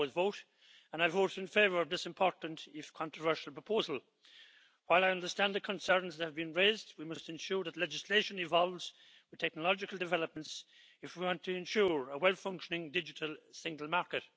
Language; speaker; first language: English; native; English